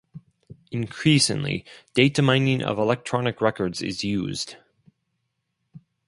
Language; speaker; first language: English; non-native, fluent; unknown